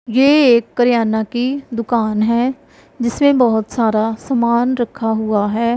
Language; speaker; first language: Hindi; non-native, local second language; Punjabi